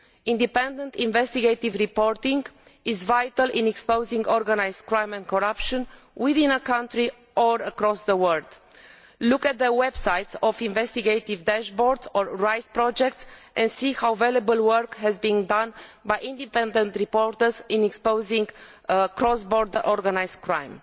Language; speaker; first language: English; non-native, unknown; Romanian